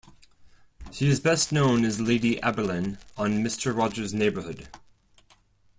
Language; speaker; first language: English; non-native, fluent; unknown